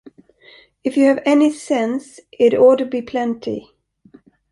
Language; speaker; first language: English; non-native, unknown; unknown